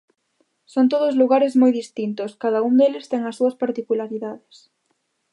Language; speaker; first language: Galician; native; Galician